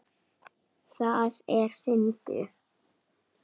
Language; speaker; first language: Icelandic; native; Icelandic